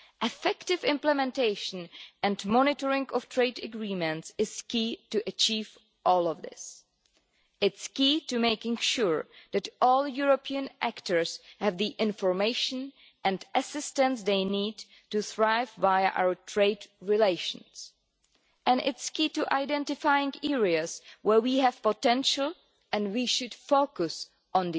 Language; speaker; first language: English; non-native, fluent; Czech